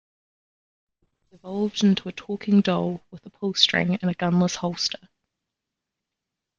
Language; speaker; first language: English; native; English